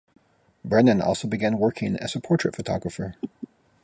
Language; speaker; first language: English; native; English